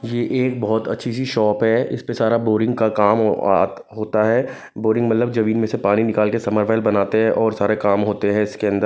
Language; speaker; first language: Hindi; non-native, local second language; Punjabi